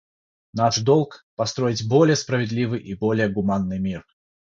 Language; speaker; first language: Russian; non-native, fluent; Georgian